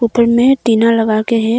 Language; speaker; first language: Hindi; non-native, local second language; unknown